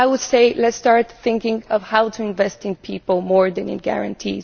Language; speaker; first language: English; non-native, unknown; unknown